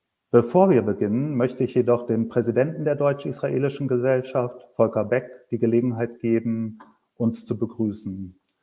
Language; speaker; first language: German; native; German